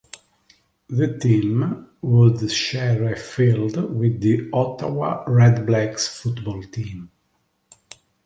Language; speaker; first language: English; native; English